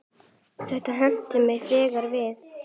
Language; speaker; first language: Icelandic; native; Icelandic